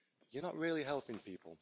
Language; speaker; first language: English; native; English